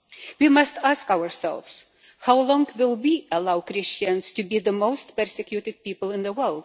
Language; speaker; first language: English; non-native, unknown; Lithuanian